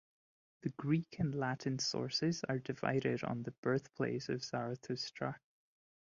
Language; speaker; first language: English; non-native, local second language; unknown